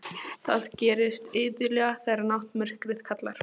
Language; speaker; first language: Icelandic; non-native, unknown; Polish